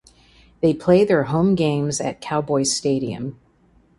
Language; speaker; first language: English; native; English